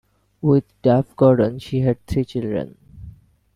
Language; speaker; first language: English; non-native, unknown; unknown